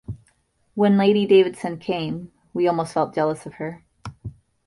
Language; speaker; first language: English; native; English